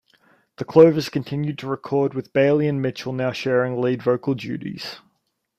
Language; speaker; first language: English; native; English